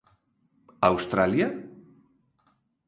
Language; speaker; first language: Galician; native; Galician